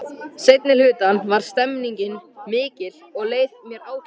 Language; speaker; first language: Icelandic; native; Icelandic